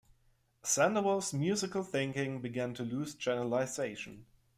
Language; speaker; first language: English; non-native, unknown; German